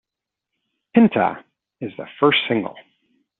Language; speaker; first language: English; native; English